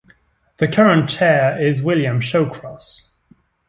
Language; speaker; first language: English; non-native, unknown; French